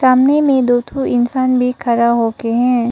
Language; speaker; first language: Hindi; early bilingual, other home language; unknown